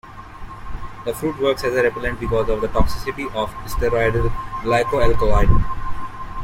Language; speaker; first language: English; non-native, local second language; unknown